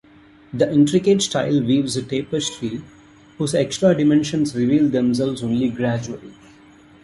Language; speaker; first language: English; non-native, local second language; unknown